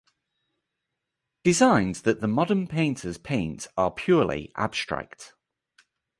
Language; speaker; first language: English; native; English